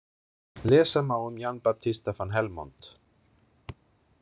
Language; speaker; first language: Icelandic; native; Icelandic